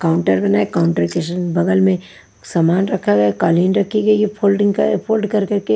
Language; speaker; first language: Hindi; non-native, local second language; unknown